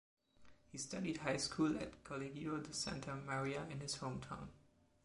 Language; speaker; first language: English; non-native, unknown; German